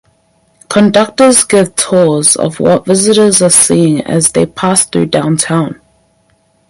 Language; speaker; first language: English; native; English